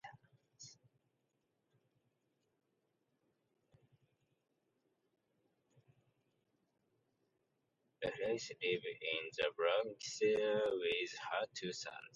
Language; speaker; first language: English; non-native, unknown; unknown